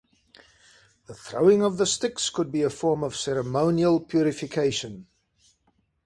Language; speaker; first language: English; non-native, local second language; Afrikaans